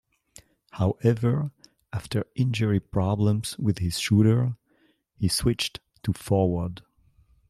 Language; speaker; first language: English; non-native, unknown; French